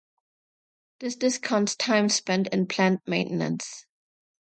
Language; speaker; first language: English; non-native, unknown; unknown